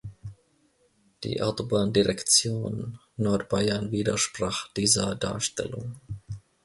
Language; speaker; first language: German; non-native, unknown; Finnish